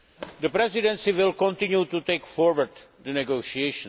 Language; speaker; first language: English; non-native, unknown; Czech